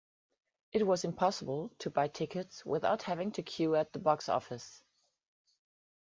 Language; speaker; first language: English; non-native, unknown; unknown